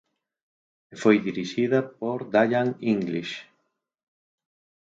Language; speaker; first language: Galician; native; Galician